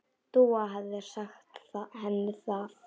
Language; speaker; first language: Icelandic; non-native, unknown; Polish